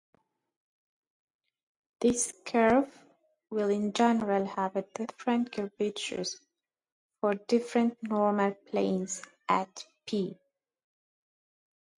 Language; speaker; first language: English; native; English